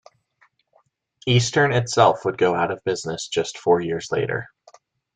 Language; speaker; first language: English; native; English